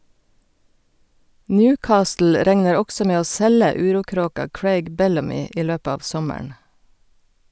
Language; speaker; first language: Norwegian; native; Norwegian